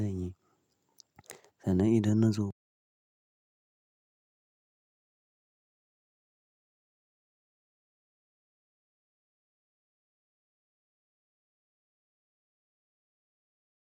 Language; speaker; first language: Hausa; native; Hausa